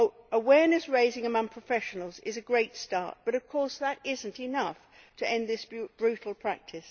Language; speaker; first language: English; native; English